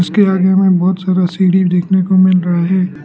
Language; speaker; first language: Hindi; non-native, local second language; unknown